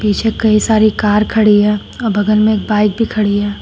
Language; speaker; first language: Hindi; native; Hindi